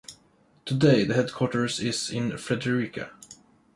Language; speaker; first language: English; non-native, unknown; Swedish